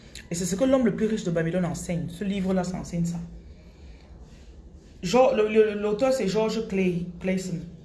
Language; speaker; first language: French; non-native, local second language; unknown